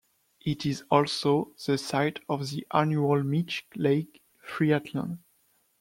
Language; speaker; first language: English; non-native, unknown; French